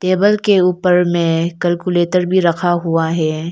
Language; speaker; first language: Hindi; non-native, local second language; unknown